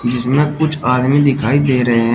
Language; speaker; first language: Hindi; native; Hindi